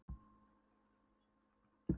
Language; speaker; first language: Icelandic; non-native, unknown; Polish